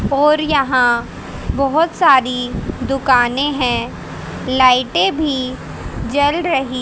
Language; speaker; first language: Hindi; native; Hindi